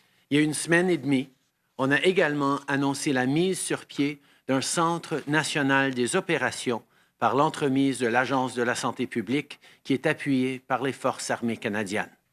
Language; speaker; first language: French; early bilingual, heritage; French